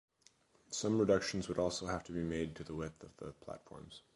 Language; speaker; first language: English; native; English